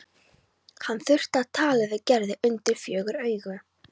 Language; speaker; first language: Icelandic; non-native, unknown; Polish